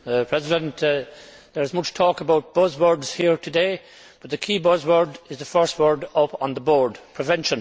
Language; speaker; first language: English; native; English